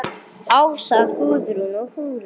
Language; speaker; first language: Icelandic; non-native, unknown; English